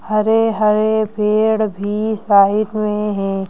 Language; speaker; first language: Hindi; native; Hindi